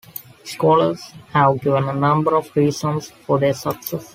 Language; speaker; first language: English; non-native, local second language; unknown